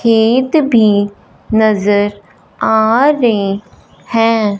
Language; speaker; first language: Hindi; non-native, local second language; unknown